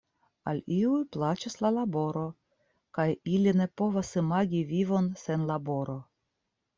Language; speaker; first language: Esperanto; non-native, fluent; Russian